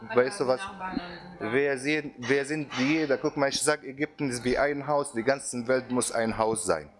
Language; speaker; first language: German; non-native, fluent; Arabic